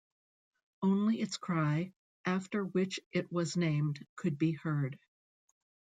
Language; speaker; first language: English; native; English